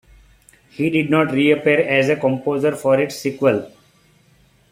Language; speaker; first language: English; non-native, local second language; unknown